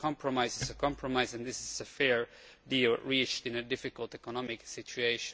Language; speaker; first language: English; non-native, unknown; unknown